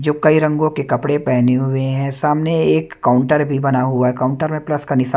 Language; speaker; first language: Hindi; non-native, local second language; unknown